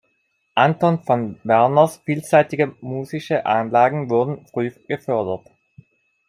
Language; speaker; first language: German; non-native, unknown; Italian